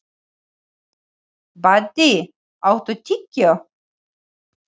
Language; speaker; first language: Icelandic; non-native, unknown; Ukrainian